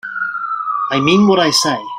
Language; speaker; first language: English; native; English